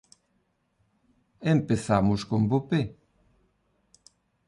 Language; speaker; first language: Galician; non-native, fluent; Spanish